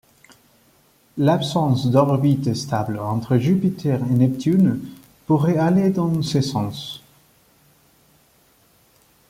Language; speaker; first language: French; non-native, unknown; Spanish